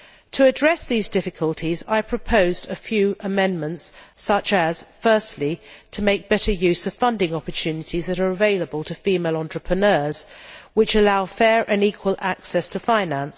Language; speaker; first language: English; native; English